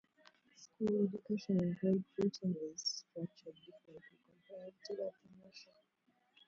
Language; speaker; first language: English; native; English